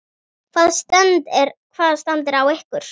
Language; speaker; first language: Icelandic; native; Icelandic